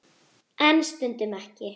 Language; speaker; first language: Icelandic; native; Icelandic